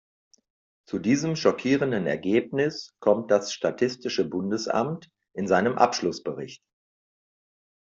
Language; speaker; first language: German; native; German